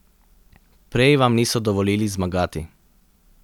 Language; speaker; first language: Slovenian; native; Slovenian